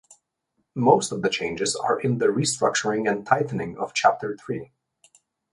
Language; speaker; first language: English; non-native, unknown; Slovenian